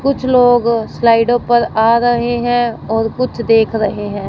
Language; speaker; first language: Hindi; non-native, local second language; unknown